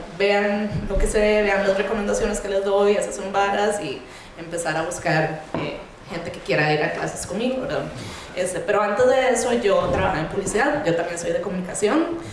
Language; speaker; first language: Spanish; native; Spanish